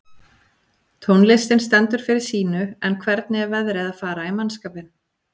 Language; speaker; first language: Icelandic; native; Icelandic